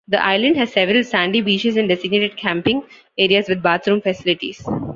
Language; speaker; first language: English; non-native, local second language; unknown